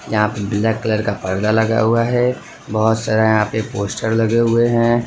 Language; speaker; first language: Hindi; non-native, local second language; Gujarati